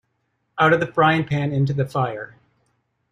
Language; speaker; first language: English; native; English